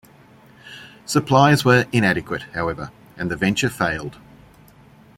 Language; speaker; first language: English; native; English